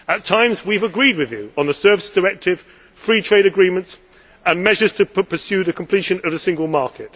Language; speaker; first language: English; native; English